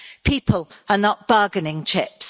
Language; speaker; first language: English; native; English